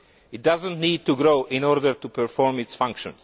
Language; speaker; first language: English; non-native, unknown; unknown